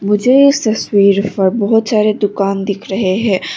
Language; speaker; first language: Hindi; non-native, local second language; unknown